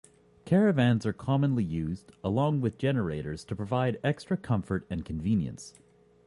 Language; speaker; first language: English; native; English